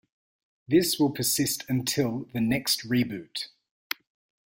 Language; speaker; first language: English; native; English